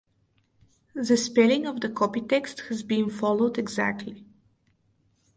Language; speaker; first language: English; non-native, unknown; Bulgarian